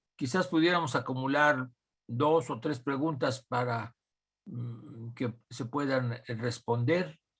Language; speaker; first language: Spanish; native; Spanish